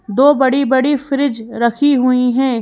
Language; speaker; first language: Hindi; native; Hindi